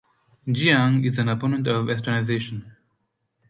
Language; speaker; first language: English; non-native, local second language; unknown